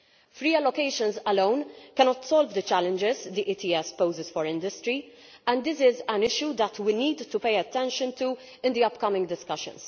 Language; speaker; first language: English; non-native, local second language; Maltese